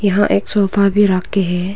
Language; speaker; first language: Hindi; non-native, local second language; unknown